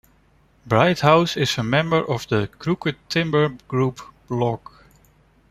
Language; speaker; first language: English; non-native, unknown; Dutch